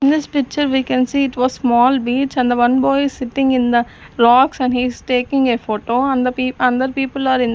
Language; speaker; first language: English; non-native, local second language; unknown